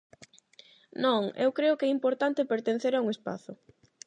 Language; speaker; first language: Galician; non-native, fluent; Spanish